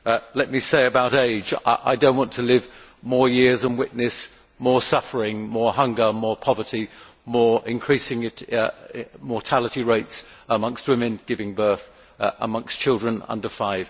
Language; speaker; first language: English; native; English